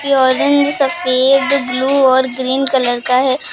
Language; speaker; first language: Hindi; native; Hindi